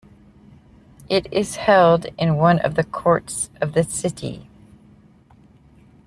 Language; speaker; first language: English; native; English